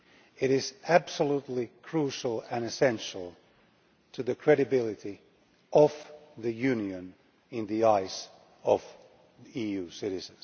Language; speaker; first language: English; non-native, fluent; Finnish